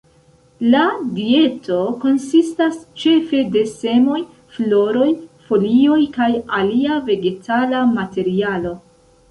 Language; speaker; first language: Esperanto; non-native, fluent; Central Kurdish